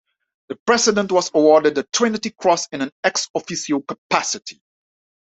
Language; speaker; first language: English; non-native, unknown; Dutch